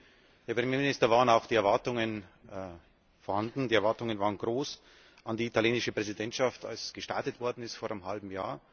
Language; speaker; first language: German; native; German